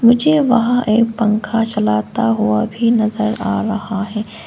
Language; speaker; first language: Hindi; non-native, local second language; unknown